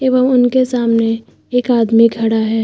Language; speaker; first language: Hindi; native; Hindi